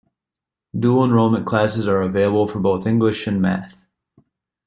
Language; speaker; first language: English; native; English